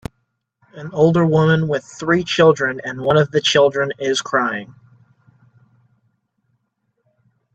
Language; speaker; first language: English; native; English